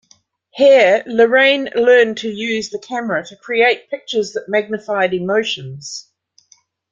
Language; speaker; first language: English; native; English